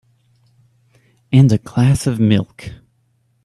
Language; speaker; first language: English; native; English